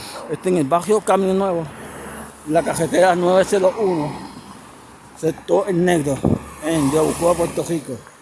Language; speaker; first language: Spanish; native; Spanish